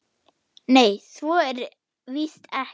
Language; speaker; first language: Icelandic; non-native, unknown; German